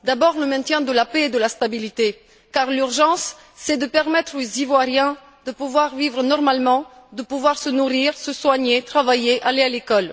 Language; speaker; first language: French; non-native, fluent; Bulgarian